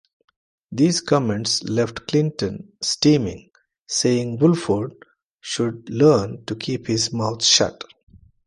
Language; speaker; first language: English; non-native, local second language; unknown